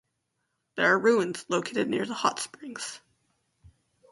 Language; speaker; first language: English; native; English